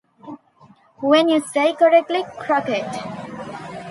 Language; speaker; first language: English; non-native, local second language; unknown